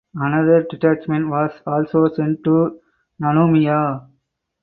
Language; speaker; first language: English; non-native, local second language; Tamil